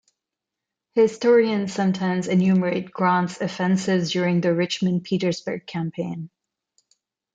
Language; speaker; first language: English; non-native, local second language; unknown